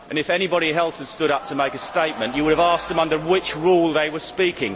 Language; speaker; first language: English; native; English